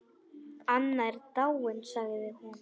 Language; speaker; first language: Icelandic; non-native, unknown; Polish